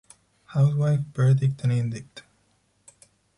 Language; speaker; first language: English; non-native, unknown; Spanish